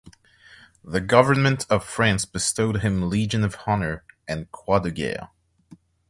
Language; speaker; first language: English; non-native, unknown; French